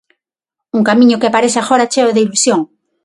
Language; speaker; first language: Galician; non-native, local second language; Spanish